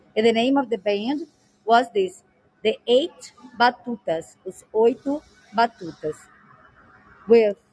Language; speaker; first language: English; non-native, fluent; Portuguese